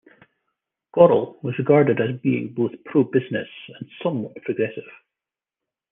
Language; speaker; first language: English; native; English